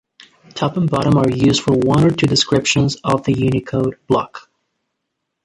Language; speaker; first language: English; non-native, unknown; Spanish